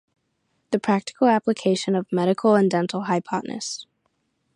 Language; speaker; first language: English; native; English